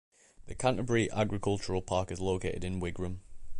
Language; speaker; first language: English; native; English